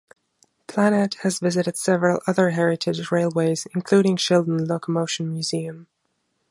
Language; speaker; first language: English; non-native, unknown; German